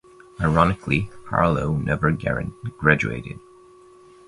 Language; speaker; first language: English; non-native, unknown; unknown